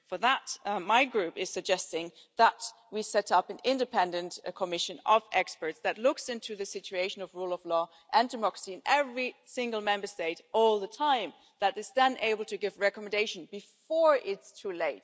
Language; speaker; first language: English; non-native, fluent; German